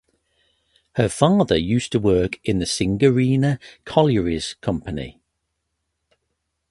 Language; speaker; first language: English; native; English